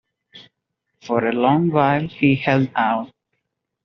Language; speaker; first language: English; non-native, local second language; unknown